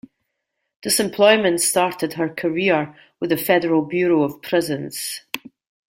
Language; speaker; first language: English; native; English